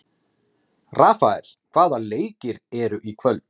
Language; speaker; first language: Icelandic; native; Icelandic